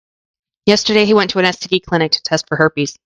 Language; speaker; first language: English; native; English